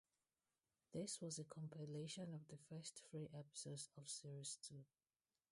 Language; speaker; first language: English; non-native, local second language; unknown